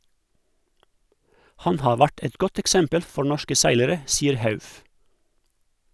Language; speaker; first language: Norwegian; non-native, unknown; Croatian